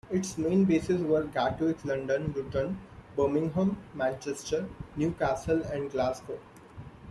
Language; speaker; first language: English; non-native, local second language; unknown